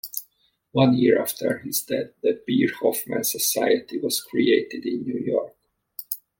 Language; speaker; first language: English; native; English